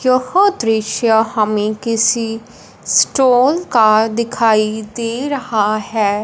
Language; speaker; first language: Hindi; non-native, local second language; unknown